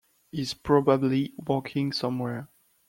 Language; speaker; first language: English; non-native, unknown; French